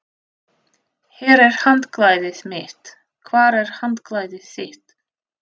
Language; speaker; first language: Icelandic; non-native, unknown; Russian